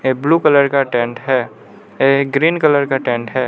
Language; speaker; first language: Hindi; non-native, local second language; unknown